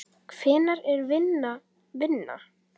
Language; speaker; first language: Icelandic; native; Icelandic